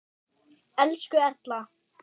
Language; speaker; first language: Icelandic; non-native, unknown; German